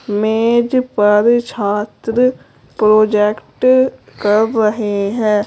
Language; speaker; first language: Hindi; native; Hindi